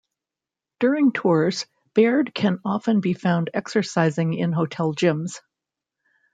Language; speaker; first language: English; native; English